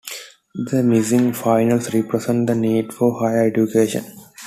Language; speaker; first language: English; non-native, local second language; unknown